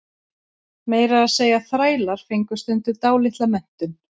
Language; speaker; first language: Icelandic; native; Icelandic